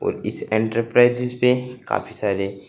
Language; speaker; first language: Hindi; native; Hindi